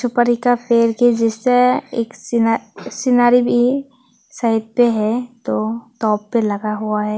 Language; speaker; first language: Hindi; non-native, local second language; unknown